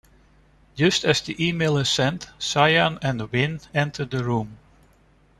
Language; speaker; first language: English; non-native, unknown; Dutch